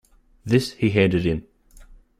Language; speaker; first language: English; native; English